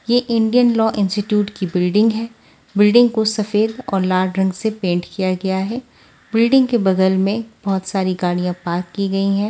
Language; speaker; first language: Hindi; native; Hindi